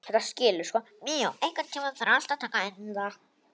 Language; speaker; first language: Icelandic; non-native, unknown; Polish